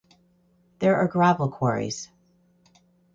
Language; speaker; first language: English; native; English